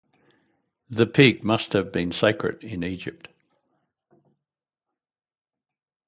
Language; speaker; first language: English; native; English